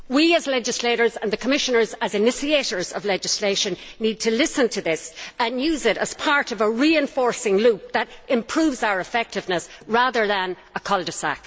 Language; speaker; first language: English; native; English